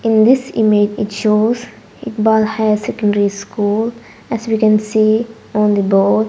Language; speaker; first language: English; non-native, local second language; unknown